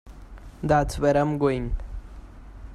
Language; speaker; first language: English; non-native, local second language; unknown